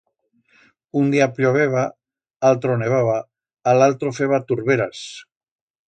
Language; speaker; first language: Aragonese; native; Aragonese